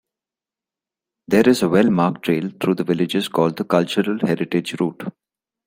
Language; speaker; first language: English; non-native, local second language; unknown